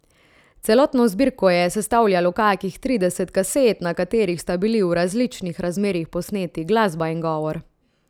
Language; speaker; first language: Slovenian; native; Slovenian